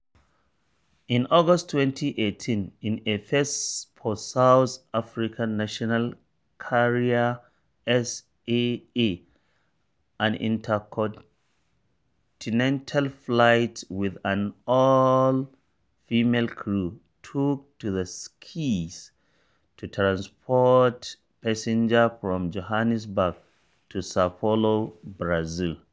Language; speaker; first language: English; non-native, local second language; Hausa